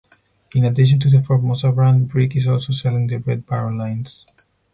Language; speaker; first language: English; non-native, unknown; Spanish